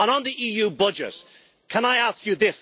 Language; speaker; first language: English; native; English